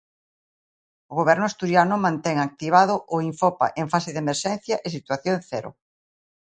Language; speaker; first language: Galician; native; Galician